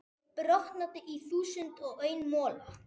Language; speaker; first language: Icelandic; non-native, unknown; Spanish